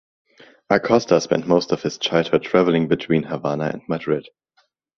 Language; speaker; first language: English; non-native, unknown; German